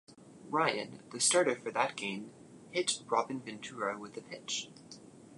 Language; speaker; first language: English; native; English